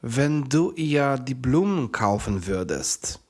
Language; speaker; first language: German; non-native, fluent; Polish